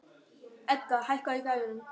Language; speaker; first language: Icelandic; non-native, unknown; German